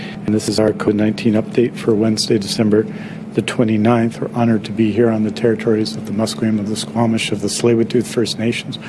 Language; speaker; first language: English; native; English